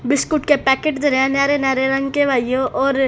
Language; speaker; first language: Hindi; native; Hindi